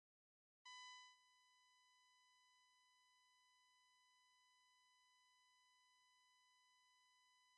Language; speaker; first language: English; native; English